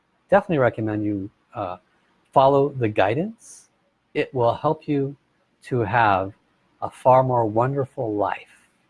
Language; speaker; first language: English; native; English